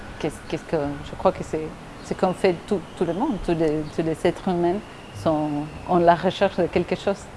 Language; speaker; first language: French; non-native, fluent; Spanish